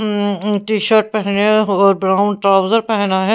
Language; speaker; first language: Hindi; non-native, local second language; Punjabi